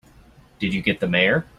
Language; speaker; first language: English; native; English